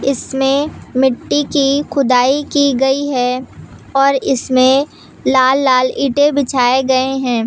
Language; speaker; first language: Hindi; native; Hindi